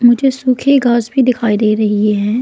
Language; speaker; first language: Hindi; non-native, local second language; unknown